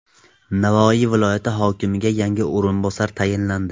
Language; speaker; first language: Uzbek; non-native, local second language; Tajik